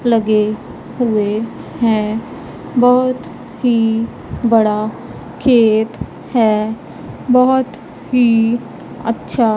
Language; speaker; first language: Hindi; non-native, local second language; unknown